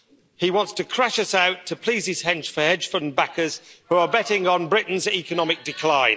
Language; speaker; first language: English; native; English